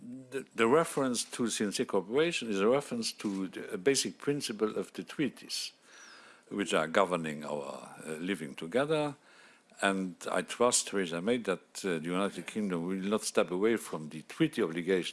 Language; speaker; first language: English; non-native, fluent; Luxembourgish